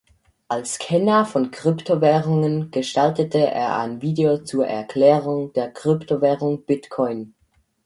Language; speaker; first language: German; native; German